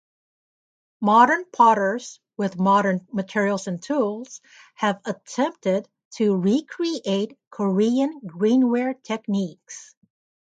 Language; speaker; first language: English; native; English